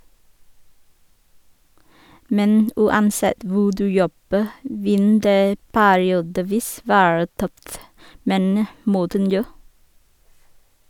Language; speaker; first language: Norwegian; non-native, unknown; Vietnamese